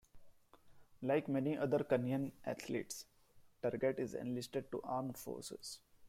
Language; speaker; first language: English; non-native, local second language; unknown